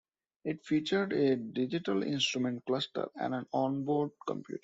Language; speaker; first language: English; non-native, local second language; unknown